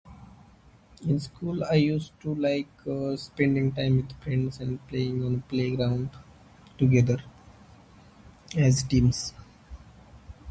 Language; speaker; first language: English; non-native, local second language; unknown